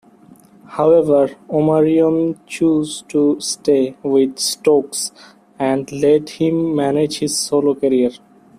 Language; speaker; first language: English; non-native, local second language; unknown